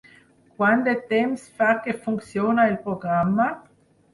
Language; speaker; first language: Catalan; non-native, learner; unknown